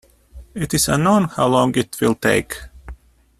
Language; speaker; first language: English; native; English